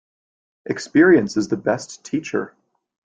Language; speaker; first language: English; native; English